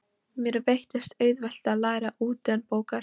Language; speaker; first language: Icelandic; non-native, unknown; Polish